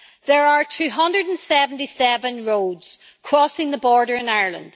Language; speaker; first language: English; native; English